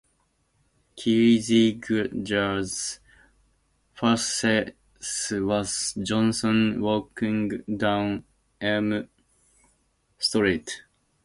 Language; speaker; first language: English; native; English